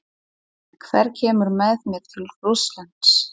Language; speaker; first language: Icelandic; non-native, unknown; Polish